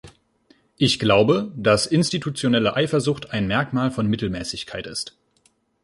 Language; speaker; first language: German; native; German